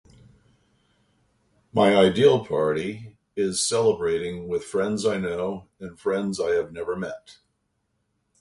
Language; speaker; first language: English; native; English